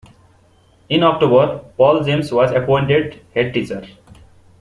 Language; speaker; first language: English; non-native, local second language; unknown